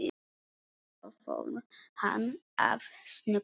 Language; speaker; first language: Icelandic; non-native, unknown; Polish